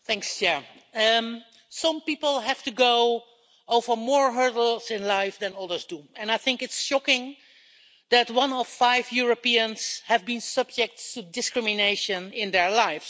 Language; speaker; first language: English; non-native, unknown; Dutch